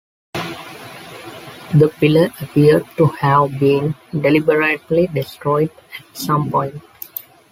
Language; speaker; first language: English; non-native, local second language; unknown